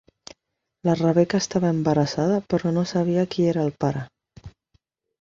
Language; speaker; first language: Catalan; non-native, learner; Spanish